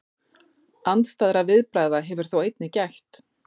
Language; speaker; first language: Icelandic; native; Icelandic